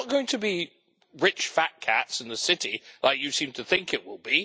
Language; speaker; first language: English; native; English